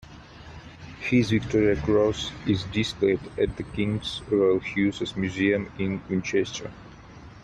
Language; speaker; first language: English; non-native, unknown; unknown